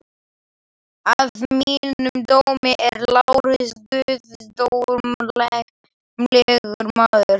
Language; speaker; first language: Icelandic; non-native, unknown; Slovak